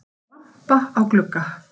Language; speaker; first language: Icelandic; native; Icelandic